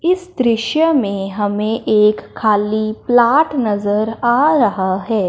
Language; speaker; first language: Hindi; non-native, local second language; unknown